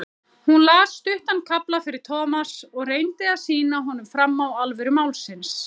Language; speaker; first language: Icelandic; native; Icelandic